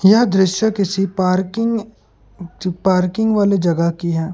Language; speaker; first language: Hindi; non-native, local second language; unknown